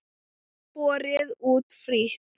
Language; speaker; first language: Icelandic; non-native, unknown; Thai